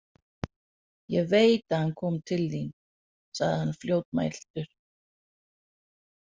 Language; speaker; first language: Icelandic; non-native, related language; Danish